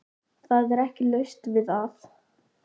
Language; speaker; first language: Icelandic; native; Icelandic